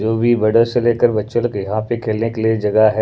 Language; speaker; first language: Hindi; non-native, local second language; Punjabi